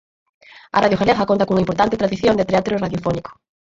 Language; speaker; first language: Galician; native; Galician